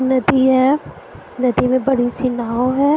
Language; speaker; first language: Hindi; non-native, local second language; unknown